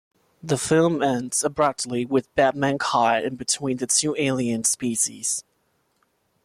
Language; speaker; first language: English; non-native, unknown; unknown